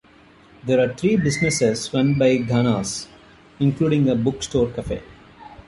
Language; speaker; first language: English; non-native, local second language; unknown